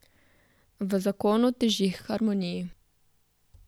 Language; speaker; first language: Slovenian; native; Slovenian